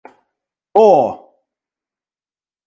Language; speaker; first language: English; native; English